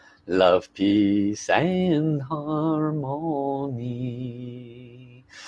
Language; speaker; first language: English; native; English